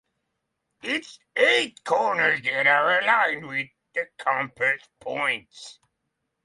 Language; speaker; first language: English; non-native, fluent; Norwegian